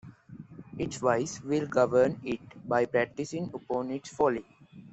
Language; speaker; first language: English; non-native, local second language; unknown